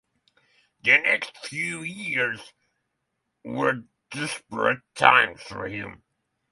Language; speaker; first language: English; non-native, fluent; Norwegian